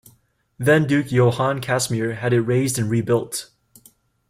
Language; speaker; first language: English; native; English